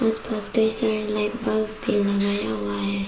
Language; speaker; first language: Hindi; non-native, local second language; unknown